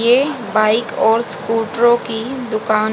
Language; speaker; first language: Hindi; native; Hindi